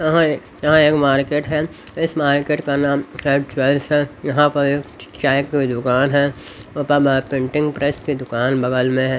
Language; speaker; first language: Hindi; native; Hindi